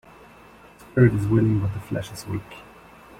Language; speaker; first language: English; non-native, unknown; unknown